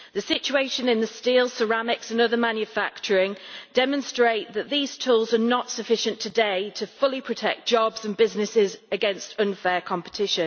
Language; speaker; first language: English; native; English